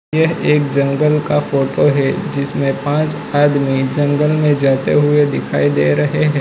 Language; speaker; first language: Hindi; non-native, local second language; Gujarati